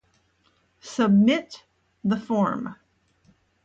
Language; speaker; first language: English; native; English